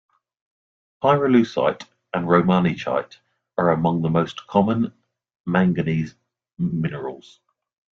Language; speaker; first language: English; native; English